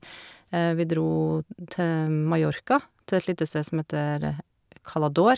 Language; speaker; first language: Norwegian; native; Norwegian